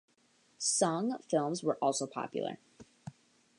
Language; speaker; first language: English; native; English